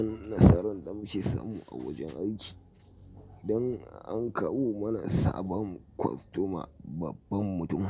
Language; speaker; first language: Hausa; native; Hausa